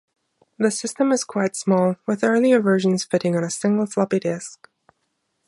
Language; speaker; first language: English; non-native, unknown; German